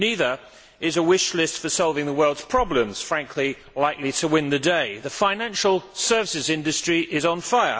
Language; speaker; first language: English; native; English